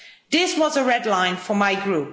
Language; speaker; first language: English; non-native, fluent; Dutch